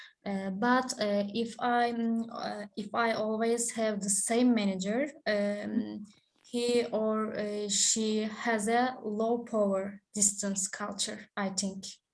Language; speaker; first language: English; non-native, learner; Turkish